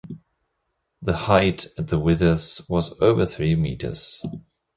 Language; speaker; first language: English; non-native, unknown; German